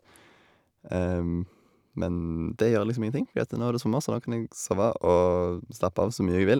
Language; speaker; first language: Norwegian; native; Norwegian